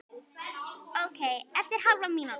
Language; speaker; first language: Icelandic; native; Icelandic